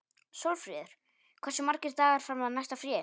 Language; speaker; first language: Icelandic; non-native, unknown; Polish